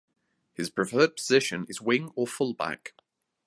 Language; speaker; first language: English; native; English